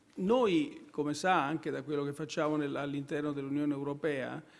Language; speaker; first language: Italian; native; Italian